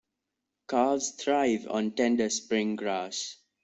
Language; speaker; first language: English; non-native, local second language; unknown